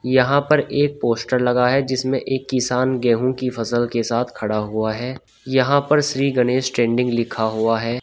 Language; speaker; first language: Hindi; native; Hindi